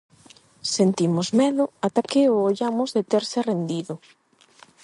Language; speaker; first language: Galician; non-native, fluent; Spanish